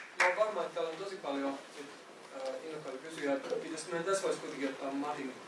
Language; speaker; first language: Finnish; native; Finnish